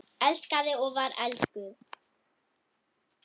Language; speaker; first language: Icelandic; non-native, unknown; German